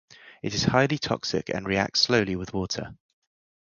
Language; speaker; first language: English; native; English